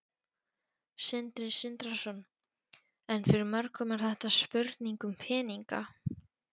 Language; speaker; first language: Icelandic; non-native, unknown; Polish